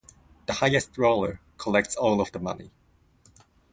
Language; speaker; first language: English; non-native, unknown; Japanese